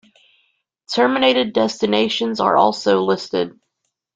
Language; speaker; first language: English; native; English